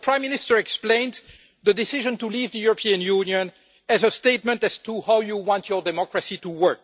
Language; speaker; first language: English; non-native, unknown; French